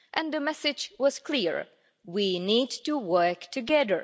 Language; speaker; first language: English; non-native, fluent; Czech